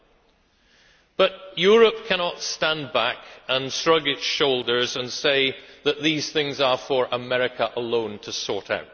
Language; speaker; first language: English; native; English